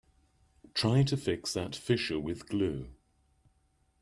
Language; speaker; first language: English; native; English